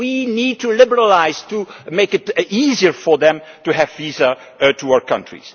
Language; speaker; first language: English; non-native, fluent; Dutch